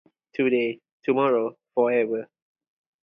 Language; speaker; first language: English; non-native, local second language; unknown